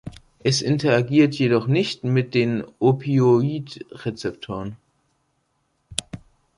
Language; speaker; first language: German; native; German